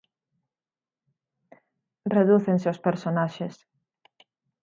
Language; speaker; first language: Galician; native; Galician